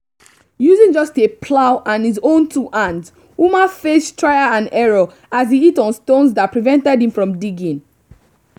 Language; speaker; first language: English; non-native, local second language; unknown